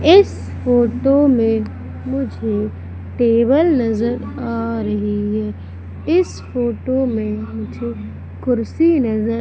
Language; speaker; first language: Hindi; native; Hindi